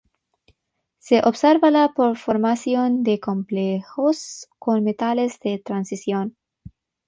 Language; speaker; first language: Spanish; non-native, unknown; Bangla